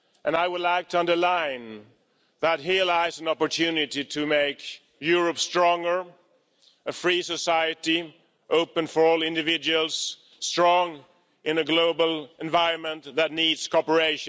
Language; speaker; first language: English; non-native, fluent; Swedish